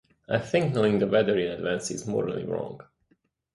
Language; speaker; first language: English; native; English